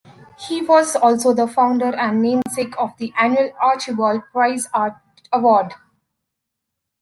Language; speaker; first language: English; native; English